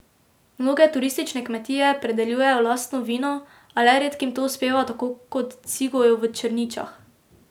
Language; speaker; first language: Slovenian; native; Slovenian